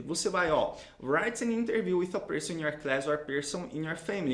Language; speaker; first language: English; non-native, fluent; Portuguese